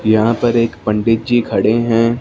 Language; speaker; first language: Hindi; non-native, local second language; Punjabi